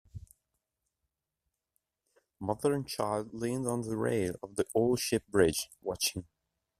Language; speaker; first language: English; non-native, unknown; Italian